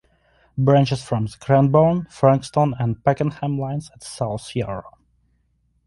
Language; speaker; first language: English; non-native, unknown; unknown